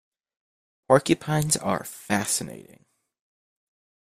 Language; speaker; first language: English; native; English